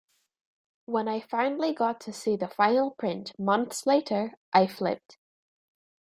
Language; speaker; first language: English; native; English